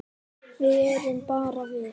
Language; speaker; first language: Icelandic; native; Icelandic